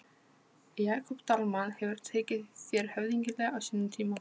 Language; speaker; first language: Icelandic; non-native, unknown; Polish